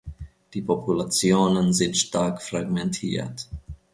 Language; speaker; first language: German; non-native, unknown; Finnish